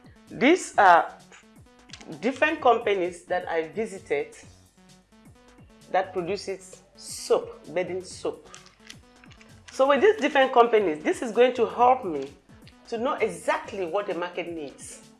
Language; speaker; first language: English; non-native, local second language; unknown